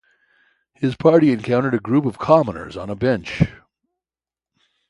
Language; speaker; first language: English; native; English